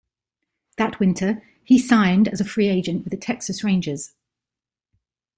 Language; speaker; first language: English; native; English